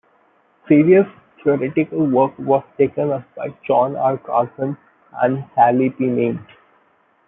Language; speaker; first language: English; non-native, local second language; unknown